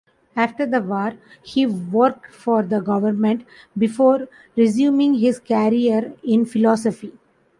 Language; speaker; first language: English; non-native, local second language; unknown